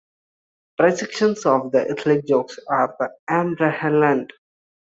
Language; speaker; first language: English; non-native, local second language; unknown